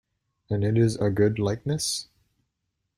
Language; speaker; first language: English; native; English